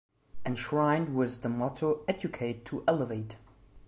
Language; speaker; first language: English; non-native, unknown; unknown